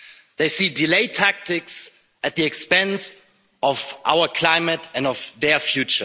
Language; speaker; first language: English; non-native, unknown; German